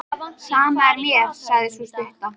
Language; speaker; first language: Icelandic; native; Icelandic